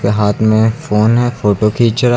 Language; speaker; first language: Hindi; native; Hindi